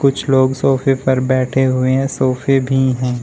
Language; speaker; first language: Hindi; native; Hindi